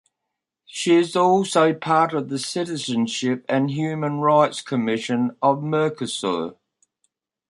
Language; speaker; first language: English; native; English